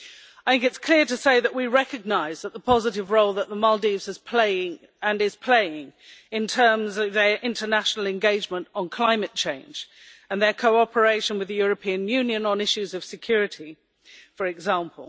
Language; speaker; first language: English; native; English